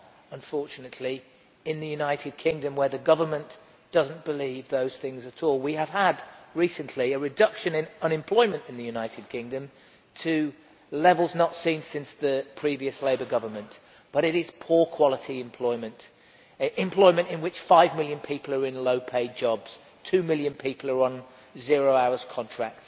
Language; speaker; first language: English; native; English